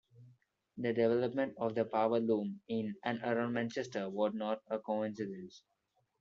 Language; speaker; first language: English; non-native, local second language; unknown